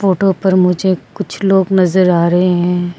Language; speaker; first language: Hindi; non-native, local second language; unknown